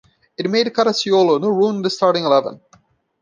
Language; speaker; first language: English; non-native, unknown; Portuguese